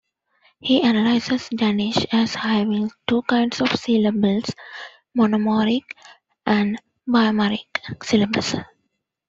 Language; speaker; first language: English; non-native, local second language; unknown